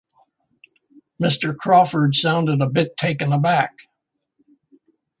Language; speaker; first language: English; native; English